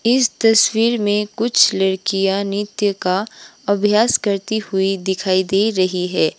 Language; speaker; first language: Hindi; non-native, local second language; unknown